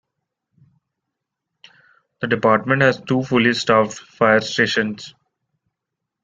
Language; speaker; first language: English; non-native, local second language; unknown